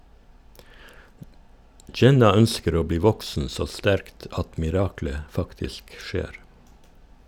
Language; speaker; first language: Norwegian; native; Norwegian